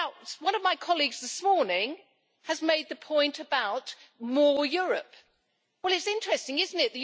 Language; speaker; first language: English; native; English